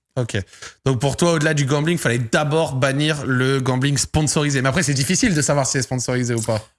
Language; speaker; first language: French; native; French